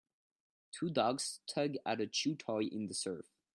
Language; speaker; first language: English; non-native, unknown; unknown